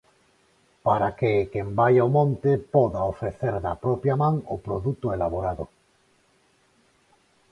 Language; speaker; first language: Galician; non-native, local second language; Spanish